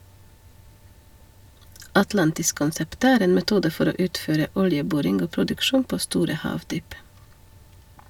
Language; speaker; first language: Norwegian; non-native, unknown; Hungarian